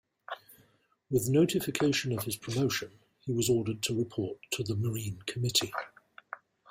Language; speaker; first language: English; non-native, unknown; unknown